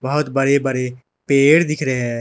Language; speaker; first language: Hindi; non-native, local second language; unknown